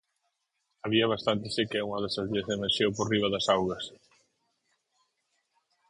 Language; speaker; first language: Galician; native; Galician